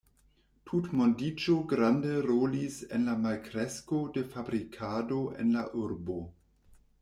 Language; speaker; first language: Esperanto; non-native, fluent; German